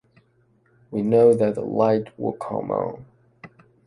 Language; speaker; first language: English; non-native, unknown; Chinese